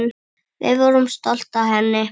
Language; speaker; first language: Icelandic; native; Icelandic